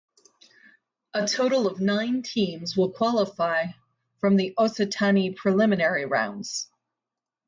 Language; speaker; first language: English; native; English